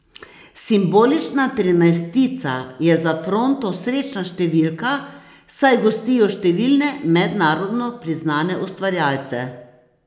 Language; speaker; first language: Slovenian; native; Slovenian